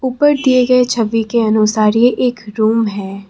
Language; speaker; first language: Hindi; non-native, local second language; Assamese